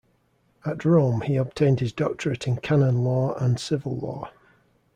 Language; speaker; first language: English; native; English